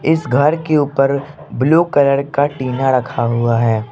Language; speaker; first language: Hindi; non-native, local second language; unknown